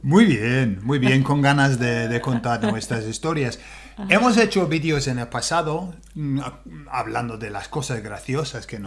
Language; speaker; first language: Spanish; non-native, fluent; English